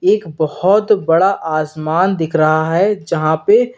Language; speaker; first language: Hindi; native; Hindi